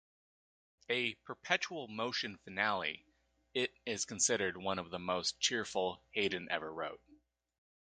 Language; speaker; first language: English; native; English